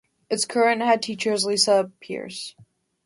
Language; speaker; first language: English; native; English